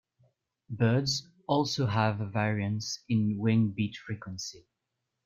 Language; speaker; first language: English; non-native, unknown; French